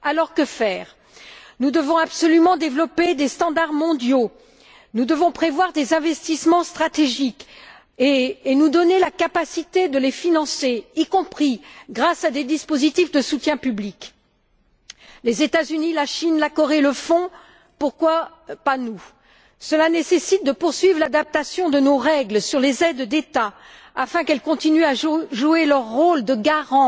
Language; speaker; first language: French; native; French